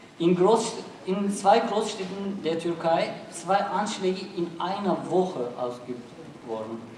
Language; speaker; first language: German; non-native, fluent; Turkish